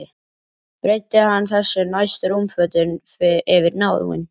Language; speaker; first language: Icelandic; native; Icelandic